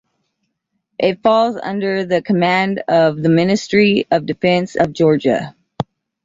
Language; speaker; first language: English; native; English